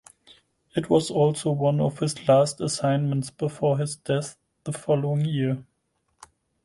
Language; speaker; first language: English; non-native, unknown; German